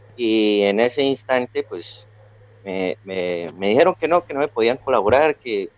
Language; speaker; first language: Spanish; native; Spanish